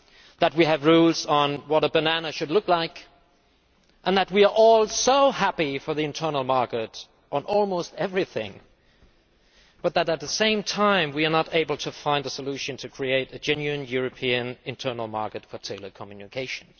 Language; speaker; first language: English; non-native, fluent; Danish